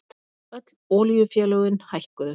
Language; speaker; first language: Icelandic; native; Icelandic